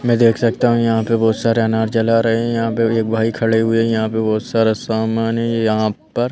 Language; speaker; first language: Hindi; native; Hindi